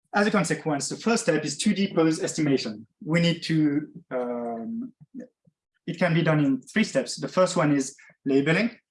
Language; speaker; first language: English; non-native, fluent; French